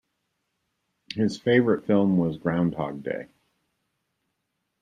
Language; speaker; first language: English; native; English